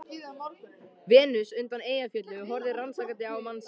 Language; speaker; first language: Icelandic; native; Icelandic